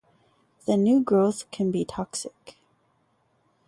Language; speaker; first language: English; native; English